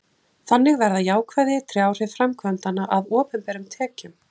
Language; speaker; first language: Icelandic; native; Icelandic